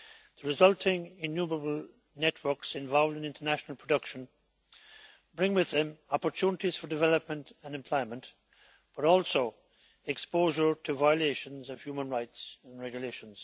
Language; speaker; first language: English; native; English